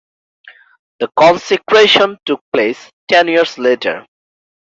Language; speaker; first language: English; non-native, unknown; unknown